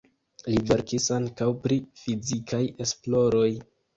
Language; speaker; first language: Esperanto; non-native, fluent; Kinyarwanda